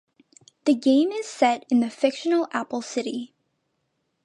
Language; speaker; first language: English; native; English